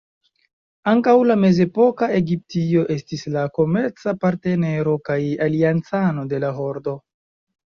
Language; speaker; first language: Esperanto; non-native, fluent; Chinese